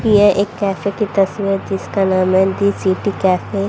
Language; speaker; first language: Hindi; native; Hindi